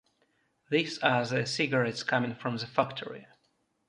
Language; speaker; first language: English; non-native, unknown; Russian